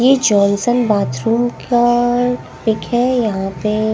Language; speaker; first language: Hindi; non-native, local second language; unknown